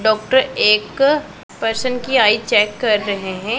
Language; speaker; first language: Hindi; non-native, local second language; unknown